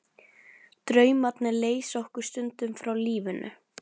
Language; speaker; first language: Icelandic; non-native, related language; Norwegian